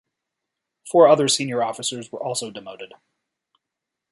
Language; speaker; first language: English; native; English